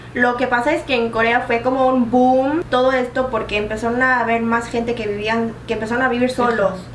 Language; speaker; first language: Spanish; early bilingual, other home language; Korean